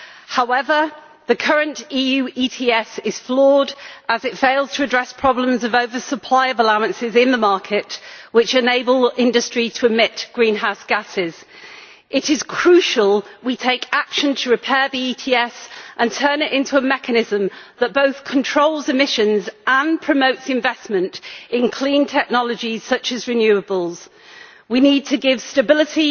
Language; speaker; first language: English; native; English